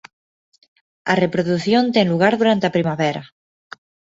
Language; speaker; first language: Galician; non-native, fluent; Spanish